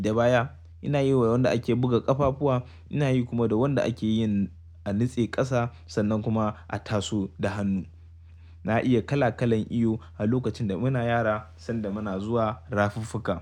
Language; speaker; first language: Hausa; native; Hausa